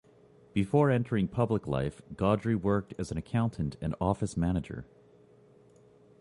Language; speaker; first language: English; native; English